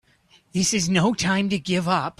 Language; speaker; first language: English; native; English